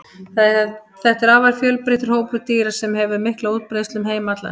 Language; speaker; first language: Icelandic; native; Icelandic